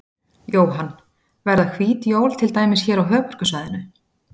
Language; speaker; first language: Icelandic; native; Icelandic